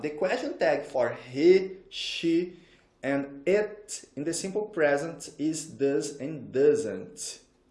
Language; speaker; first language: English; non-native, fluent; Portuguese